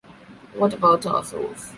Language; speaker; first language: English; non-native, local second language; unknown